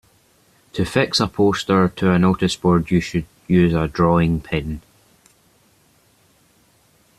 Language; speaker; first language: English; native; English